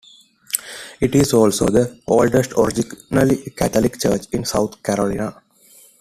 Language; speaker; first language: English; non-native, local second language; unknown